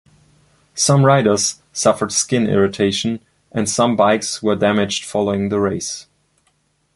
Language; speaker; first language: English; non-native, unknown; German